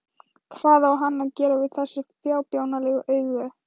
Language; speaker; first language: Icelandic; non-native, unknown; Thai